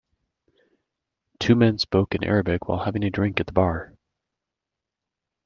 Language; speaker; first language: English; native; English